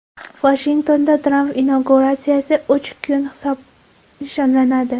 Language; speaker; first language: Uzbek; non-native, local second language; Kara-Kalpak